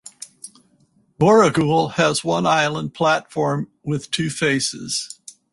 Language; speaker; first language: English; native; English